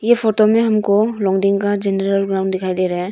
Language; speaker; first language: Hindi; early bilingual, other home language; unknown